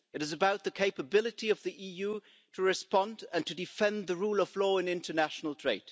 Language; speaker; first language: English; non-native, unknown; German